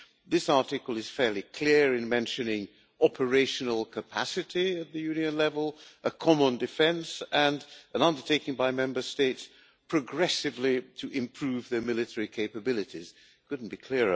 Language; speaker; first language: English; non-native, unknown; Hungarian